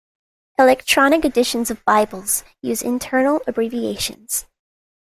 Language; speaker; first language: English; native; English